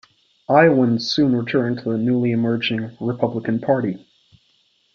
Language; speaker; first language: English; native; English